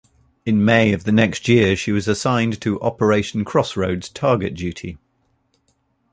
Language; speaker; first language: English; native; English